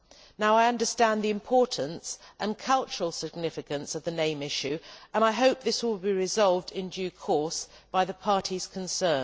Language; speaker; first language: English; native; English